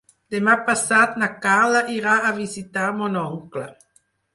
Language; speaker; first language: Catalan; non-native, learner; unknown